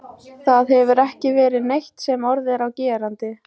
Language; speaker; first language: Icelandic; native; Icelandic